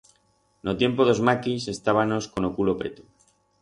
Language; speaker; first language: Aragonese; non-native, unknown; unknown